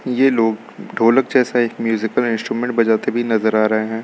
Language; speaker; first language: Hindi; native; Hindi